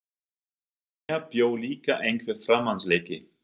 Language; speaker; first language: Icelandic; non-native, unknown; German